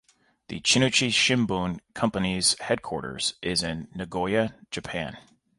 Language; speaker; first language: English; native; English